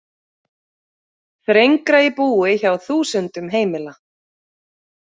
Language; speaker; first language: Icelandic; native; Icelandic